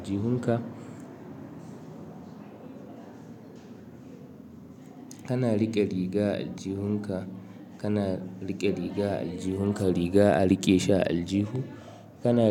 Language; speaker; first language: Hausa; native; Hausa